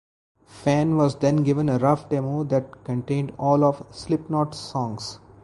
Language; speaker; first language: English; non-native, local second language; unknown